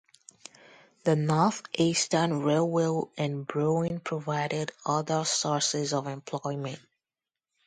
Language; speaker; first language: English; non-native, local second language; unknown